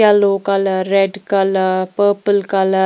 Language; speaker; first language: Hindi; non-native, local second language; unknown